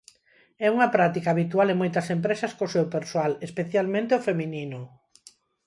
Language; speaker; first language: Galician; non-native, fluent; Spanish